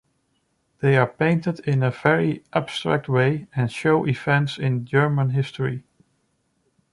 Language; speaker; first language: English; non-native, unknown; Dutch